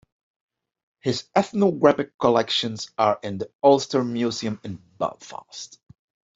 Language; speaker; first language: English; non-native, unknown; Dutch